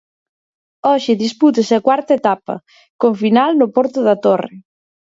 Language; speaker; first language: Galician; native; Galician